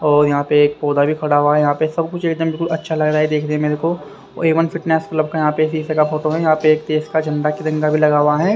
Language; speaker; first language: Hindi; native; Hindi